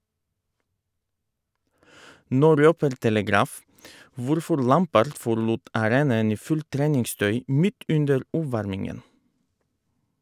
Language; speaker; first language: Norwegian; non-native, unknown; Bulgarian